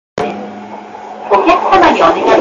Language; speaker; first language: English; non-native, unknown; Japanese